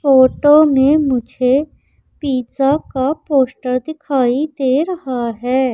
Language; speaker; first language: Hindi; native; Hindi